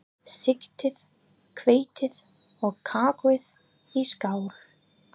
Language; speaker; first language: Icelandic; non-native, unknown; English